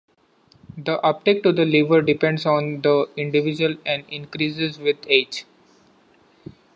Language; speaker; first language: English; non-native, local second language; Marathi